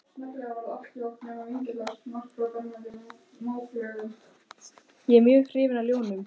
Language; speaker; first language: Icelandic; native; Icelandic